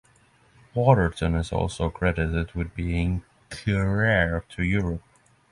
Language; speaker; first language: English; non-native, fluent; Norwegian